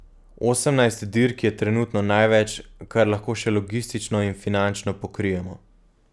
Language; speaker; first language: Slovenian; native; Slovenian